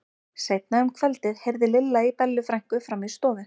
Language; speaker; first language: Icelandic; native; Icelandic